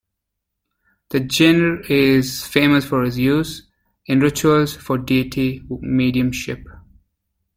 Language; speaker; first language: English; native; English